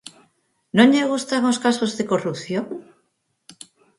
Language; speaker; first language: Galician; native; Galician